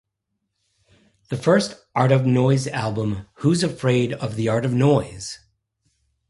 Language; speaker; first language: English; native; English